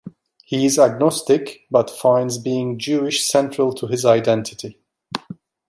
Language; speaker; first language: English; non-native, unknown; Turkish